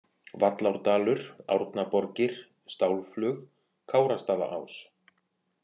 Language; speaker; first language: Icelandic; native; Icelandic